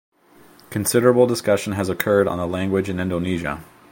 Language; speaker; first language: English; native; English